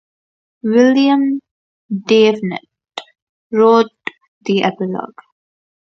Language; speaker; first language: English; non-native, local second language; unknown